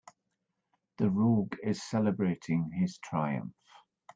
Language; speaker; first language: English; native; English